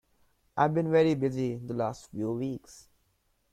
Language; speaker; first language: English; non-native, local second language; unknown